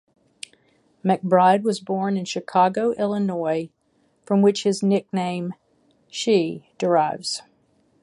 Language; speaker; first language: English; native; English